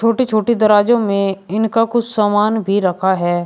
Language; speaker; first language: Hindi; native; Hindi